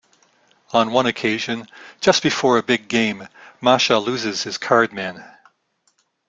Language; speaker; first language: English; native; English